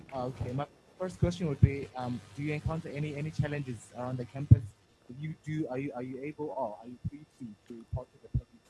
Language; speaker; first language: English; non-native, fluent; Thai